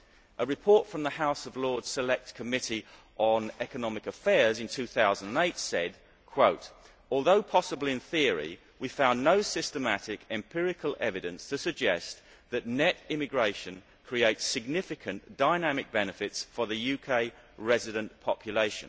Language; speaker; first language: English; native; English